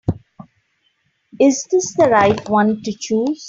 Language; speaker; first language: English; non-native, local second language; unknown